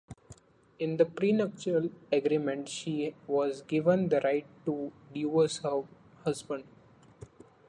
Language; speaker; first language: English; non-native, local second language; Marathi